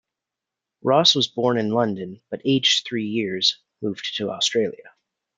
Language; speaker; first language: English; native; English